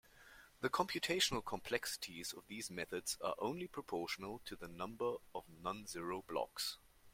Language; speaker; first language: English; non-native, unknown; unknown